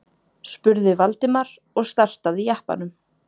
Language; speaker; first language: Icelandic; native; Icelandic